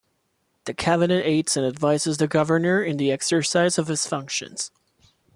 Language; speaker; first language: English; non-native, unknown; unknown